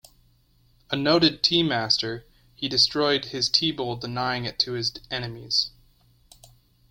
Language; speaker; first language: English; native; English